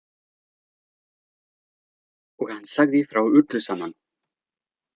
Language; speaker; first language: Icelandic; non-native, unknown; French